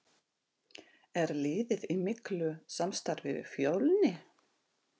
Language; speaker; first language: Icelandic; non-native, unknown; Russian